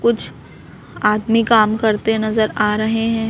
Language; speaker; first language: Hindi; native; Hindi